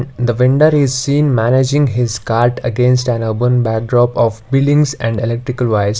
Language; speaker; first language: English; non-native, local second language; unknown